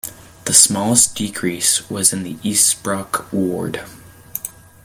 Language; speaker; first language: English; native; English